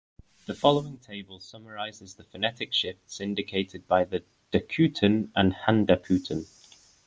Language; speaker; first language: English; native; English